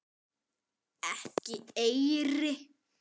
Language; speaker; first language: Icelandic; native; Icelandic